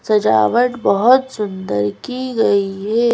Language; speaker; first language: Hindi; native; Hindi